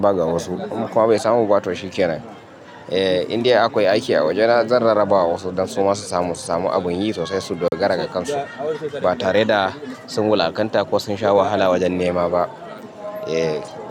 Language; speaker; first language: Hausa; native; Hausa